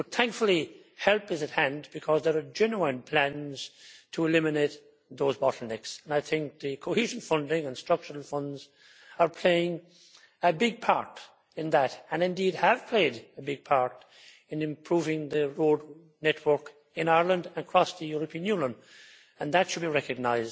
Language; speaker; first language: English; native; English